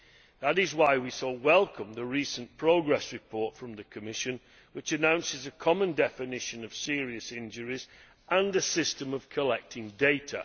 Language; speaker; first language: English; native; English